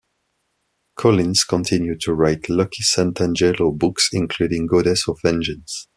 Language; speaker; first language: English; non-native, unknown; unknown